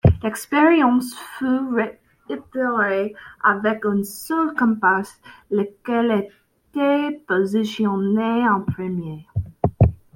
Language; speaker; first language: French; non-native, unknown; English